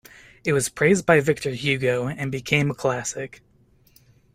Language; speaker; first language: English; native; English